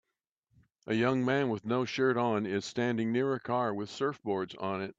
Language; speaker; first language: English; native; English